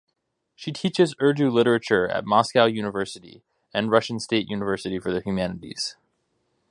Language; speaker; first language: English; native; English